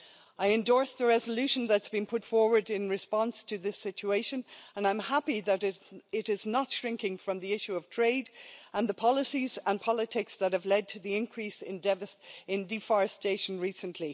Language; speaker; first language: English; native; English